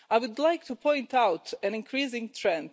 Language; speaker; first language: English; non-native, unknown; Croatian